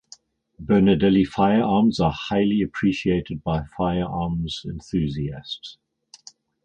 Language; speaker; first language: English; native; English